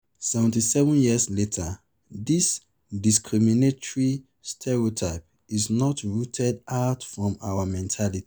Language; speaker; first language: English; non-native, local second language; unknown